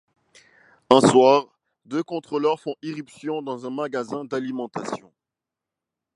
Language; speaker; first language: French; non-native, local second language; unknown